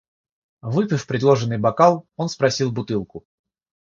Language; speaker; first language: Russian; non-native, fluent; Georgian